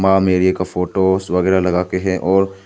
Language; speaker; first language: Hindi; non-native, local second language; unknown